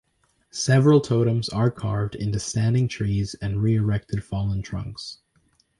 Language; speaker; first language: English; native; English